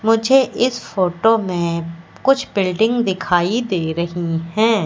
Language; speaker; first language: Hindi; native; Hindi